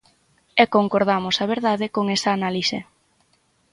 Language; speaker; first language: Galician; native; Galician